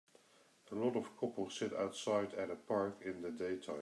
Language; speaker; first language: English; native; English